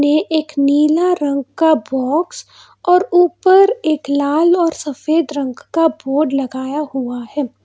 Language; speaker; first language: Hindi; non-native, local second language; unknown